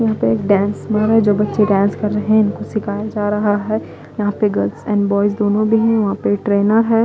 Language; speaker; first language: Hindi; non-native, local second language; Punjabi